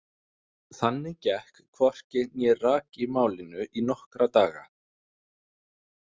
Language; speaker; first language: Icelandic; non-native, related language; Danish